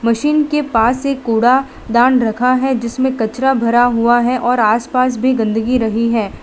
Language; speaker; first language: Hindi; non-native, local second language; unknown